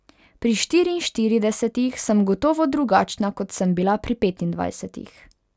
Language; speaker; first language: Slovenian; non-native, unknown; Hungarian